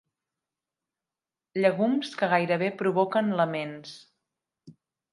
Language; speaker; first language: Catalan; native; Catalan